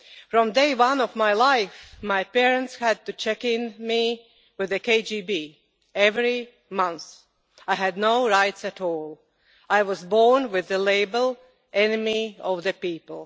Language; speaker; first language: English; non-native, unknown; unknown